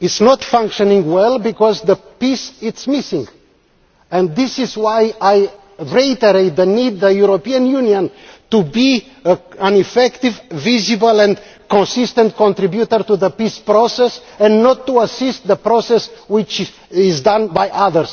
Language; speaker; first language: English; non-native, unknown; Romanian